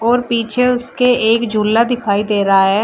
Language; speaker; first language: Hindi; native; Hindi